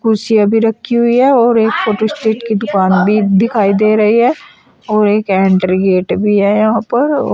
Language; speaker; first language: Hindi; native; Hindi